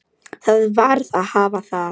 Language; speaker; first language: Icelandic; non-native, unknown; Polish